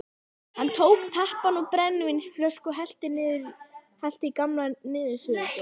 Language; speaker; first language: Icelandic; native; Icelandic